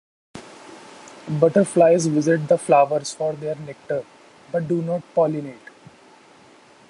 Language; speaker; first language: English; non-native, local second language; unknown